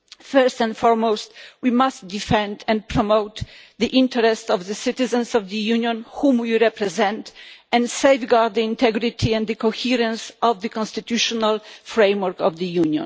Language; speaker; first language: English; non-native, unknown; Polish